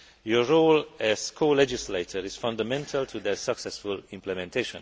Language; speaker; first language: English; non-native, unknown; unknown